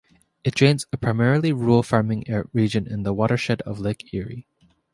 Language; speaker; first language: English; native; English